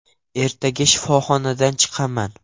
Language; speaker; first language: Uzbek; non-native, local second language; Russian